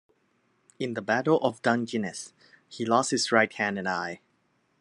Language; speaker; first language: English; non-native, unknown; Thai